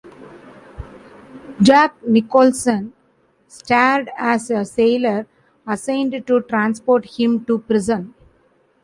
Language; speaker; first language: English; non-native, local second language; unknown